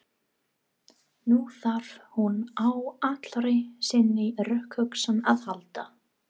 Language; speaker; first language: Icelandic; non-native, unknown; English